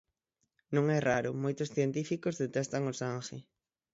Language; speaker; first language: Galician; native; Galician